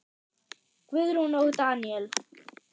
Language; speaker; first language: Icelandic; non-native, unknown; German